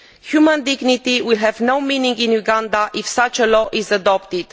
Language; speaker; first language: English; non-native, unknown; Romanian